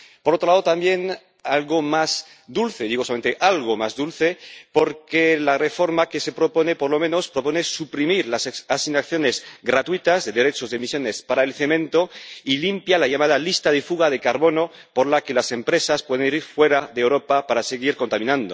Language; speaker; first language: Spanish; native; Spanish